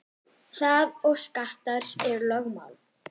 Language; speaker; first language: Icelandic; non-native, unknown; German